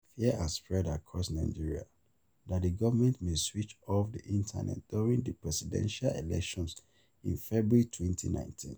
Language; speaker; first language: English; non-native, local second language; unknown